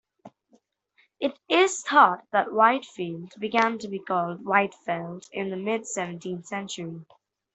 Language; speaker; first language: English; non-native, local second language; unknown